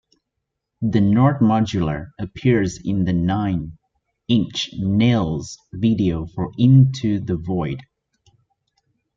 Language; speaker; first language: English; native; English